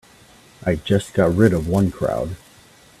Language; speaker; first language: English; native; English